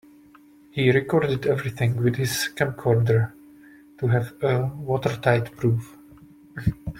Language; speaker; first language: English; non-native, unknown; Czech